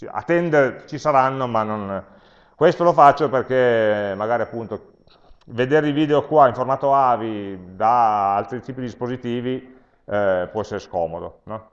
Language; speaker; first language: Italian; native; Italian